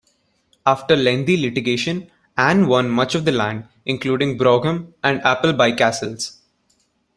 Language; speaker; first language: English; non-native, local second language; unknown